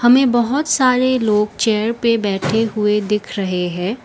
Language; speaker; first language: Hindi; non-native, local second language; Assamese